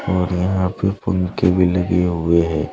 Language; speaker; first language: Hindi; native; Hindi